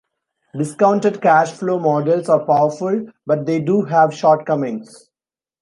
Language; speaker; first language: English; non-native, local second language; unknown